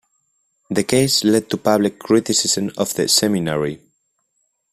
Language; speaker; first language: English; non-native, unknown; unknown